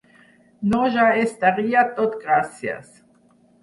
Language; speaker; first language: Catalan; non-native, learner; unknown